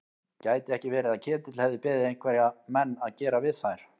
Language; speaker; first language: Icelandic; native; Icelandic